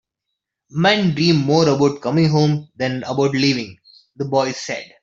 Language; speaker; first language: English; non-native, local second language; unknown